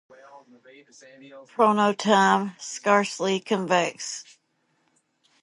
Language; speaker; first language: English; native; English